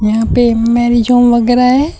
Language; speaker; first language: Hindi; native; Hindi